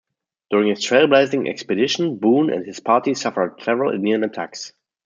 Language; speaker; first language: English; non-native, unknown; German